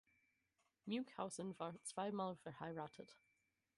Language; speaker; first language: German; non-native, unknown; English